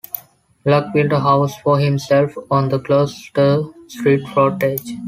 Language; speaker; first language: English; non-native, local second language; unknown